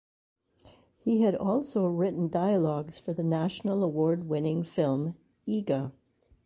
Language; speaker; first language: English; native; English